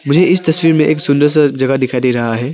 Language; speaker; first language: Hindi; non-native, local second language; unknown